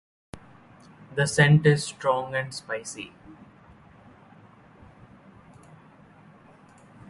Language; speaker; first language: English; non-native, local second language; Odia